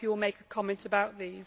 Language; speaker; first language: English; native; English